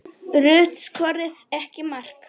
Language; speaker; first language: Icelandic; non-native, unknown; Polish